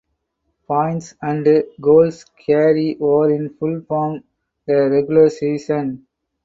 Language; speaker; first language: English; non-native, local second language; Tamil